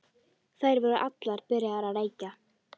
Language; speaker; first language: Icelandic; native; Icelandic